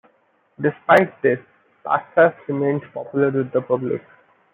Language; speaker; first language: English; non-native, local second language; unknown